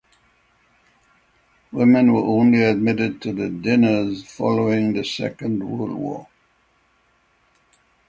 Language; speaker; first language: English; native; English